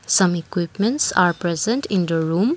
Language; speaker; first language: English; non-native, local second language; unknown